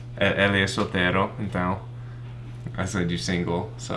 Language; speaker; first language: Portuguese; non-native, fluent; English